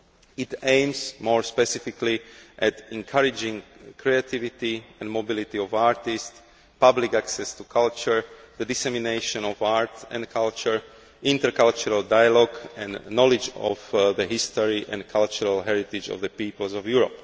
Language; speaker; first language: English; non-native, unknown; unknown